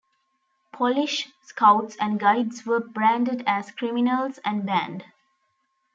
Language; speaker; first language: English; non-native, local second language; Tamil